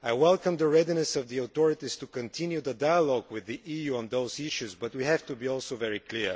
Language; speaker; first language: English; non-native, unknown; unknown